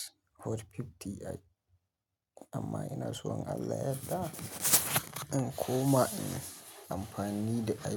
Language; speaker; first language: Hausa; native; Hausa